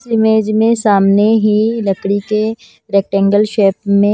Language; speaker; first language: Hindi; non-native, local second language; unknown